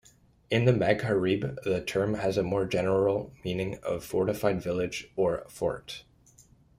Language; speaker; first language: English; native; English